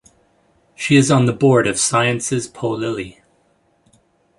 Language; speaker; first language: English; native; English